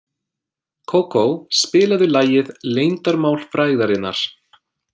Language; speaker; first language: Icelandic; non-native, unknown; English